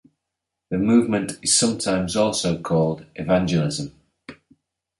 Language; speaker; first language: English; native; English